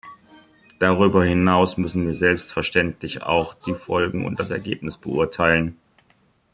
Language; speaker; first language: German; native; German